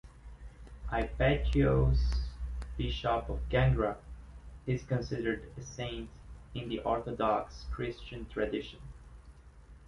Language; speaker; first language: English; non-native, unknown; French